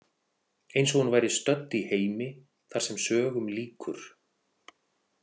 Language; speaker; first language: Icelandic; native; Icelandic